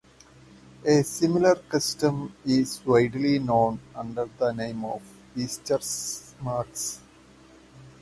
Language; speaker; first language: English; non-native, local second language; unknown